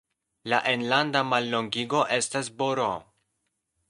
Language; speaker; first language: Esperanto; non-native, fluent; Polish